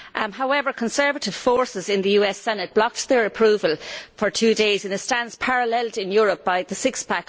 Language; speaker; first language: English; native; English